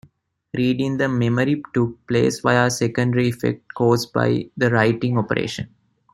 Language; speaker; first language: English; non-native, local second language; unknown